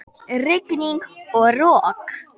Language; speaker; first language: Icelandic; native; Icelandic